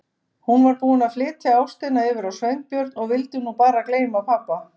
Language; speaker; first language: Icelandic; native; Icelandic